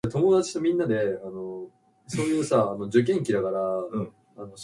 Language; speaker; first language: English; non-native, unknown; Japanese